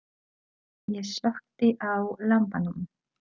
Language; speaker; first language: Icelandic; non-native, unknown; Polish